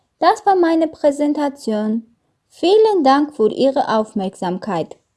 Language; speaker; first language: German; non-native, learner; Armenian